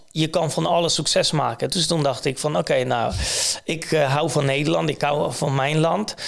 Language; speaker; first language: Dutch; non-native, fluent; Polish